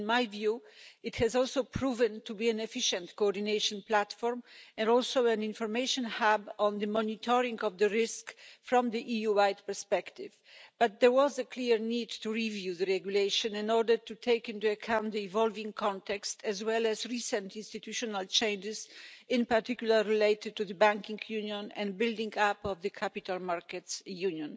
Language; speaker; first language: English; non-native, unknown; Polish